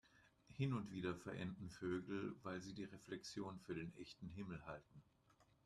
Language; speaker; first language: German; native; German